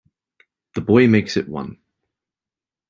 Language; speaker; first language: English; native; English